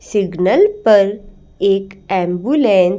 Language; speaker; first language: Hindi; native; Hindi